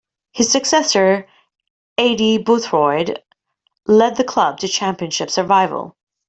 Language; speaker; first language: English; native; English